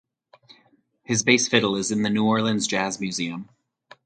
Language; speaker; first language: English; native; English